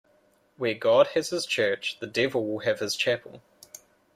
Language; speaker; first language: English; native; English